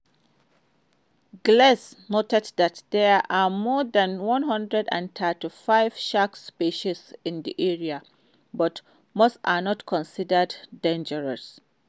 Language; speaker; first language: English; non-native, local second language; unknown